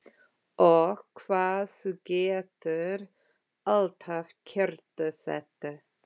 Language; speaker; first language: Icelandic; non-native, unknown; English